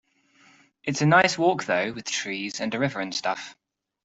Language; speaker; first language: English; native; English